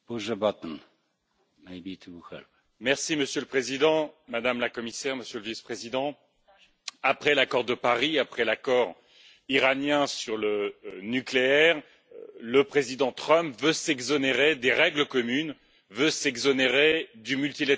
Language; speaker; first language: French; native; French